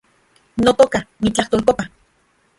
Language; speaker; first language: Central Puebla Nahuatl; non-native, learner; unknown